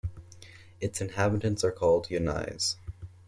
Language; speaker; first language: English; native; English